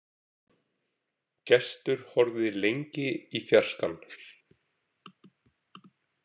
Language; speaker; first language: Icelandic; native; Icelandic